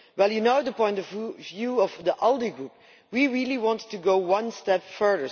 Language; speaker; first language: English; non-native, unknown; Dutch